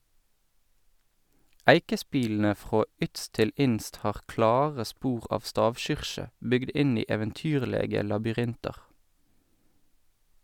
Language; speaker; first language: Norwegian; native; Norwegian